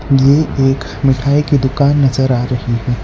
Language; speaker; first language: Hindi; non-native, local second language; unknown